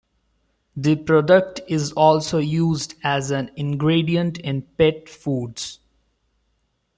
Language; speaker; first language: English; non-native, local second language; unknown